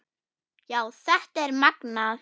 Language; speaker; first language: Icelandic; non-native, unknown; German